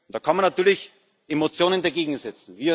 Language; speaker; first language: German; native; German